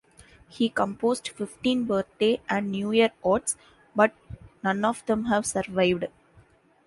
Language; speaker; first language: English; non-native, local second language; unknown